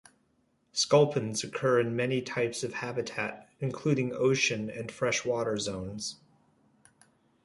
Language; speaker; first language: English; native; English